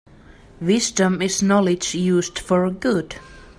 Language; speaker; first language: English; native; English